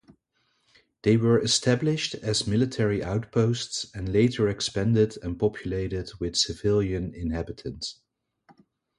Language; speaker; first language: English; non-native, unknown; Dutch